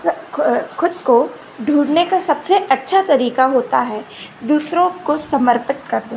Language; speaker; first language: Hindi; non-native, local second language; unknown